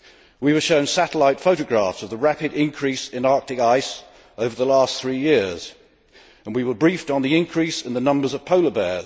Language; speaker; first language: English; native; English